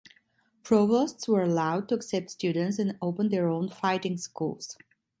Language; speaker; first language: English; non-native, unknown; Italian